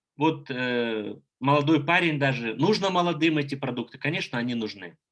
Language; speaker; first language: Russian; native; Russian